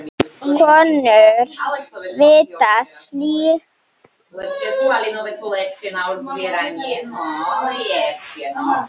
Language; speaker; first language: Icelandic; non-native, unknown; Slovenian